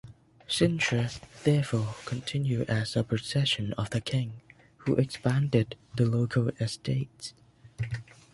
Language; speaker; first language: English; native; English